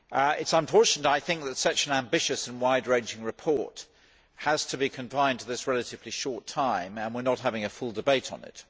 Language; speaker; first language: English; native; English